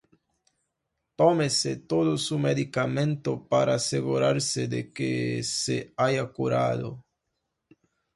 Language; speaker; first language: Spanish; non-native, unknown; Portuguese